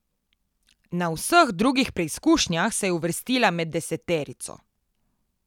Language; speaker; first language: Slovenian; native; Slovenian